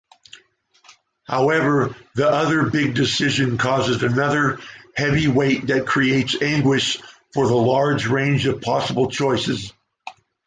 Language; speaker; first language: English; native; English